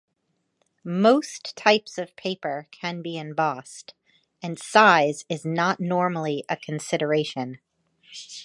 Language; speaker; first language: English; native; English